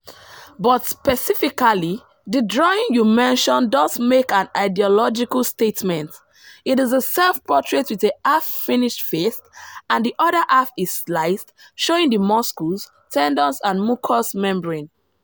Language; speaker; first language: English; non-native, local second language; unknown